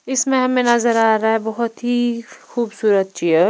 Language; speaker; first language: Hindi; non-native, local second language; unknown